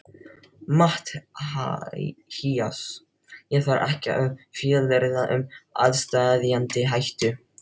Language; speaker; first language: Icelandic; non-native, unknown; Filipino